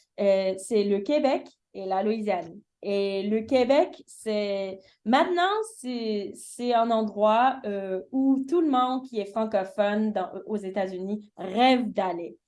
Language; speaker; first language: French; early bilingual, heritage; English